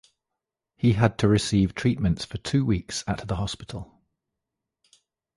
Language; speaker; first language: English; native; English